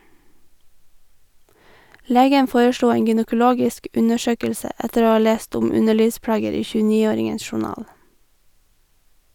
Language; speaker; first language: Norwegian; native; Norwegian